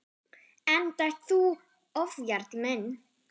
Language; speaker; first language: Icelandic; non-native, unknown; German